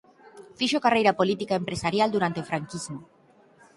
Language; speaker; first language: Galician; native; Galician